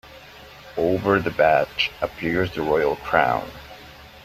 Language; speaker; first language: English; non-native, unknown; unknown